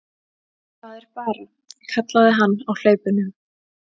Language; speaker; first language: Icelandic; native; Icelandic